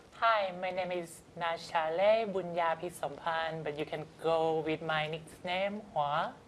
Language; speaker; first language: English; non-native, fluent; Thai